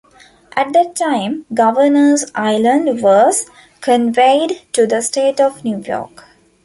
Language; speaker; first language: English; non-native, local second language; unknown